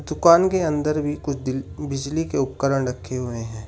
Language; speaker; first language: Hindi; native; Hindi